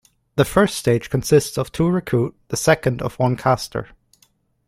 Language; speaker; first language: English; native; English